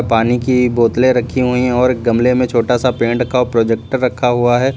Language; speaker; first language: Hindi; native; Hindi